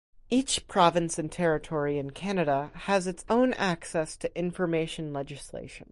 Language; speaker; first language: English; native; English